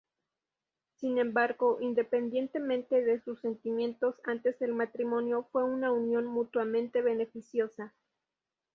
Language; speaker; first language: Spanish; native; Spanish